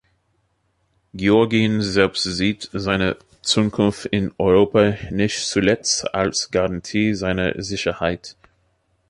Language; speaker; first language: German; non-native, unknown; English